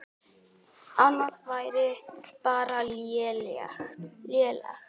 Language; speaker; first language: Icelandic; native; Icelandic